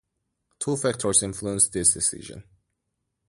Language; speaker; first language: English; non-native, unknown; Korean